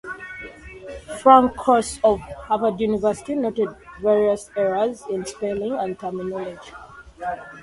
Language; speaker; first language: English; native; English